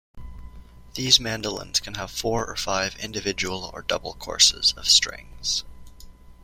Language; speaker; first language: English; native; English